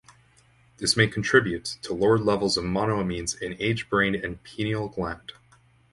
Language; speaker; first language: English; native; English